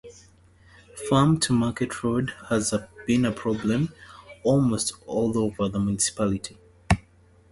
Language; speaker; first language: English; native; English